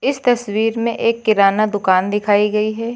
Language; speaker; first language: Hindi; native; Hindi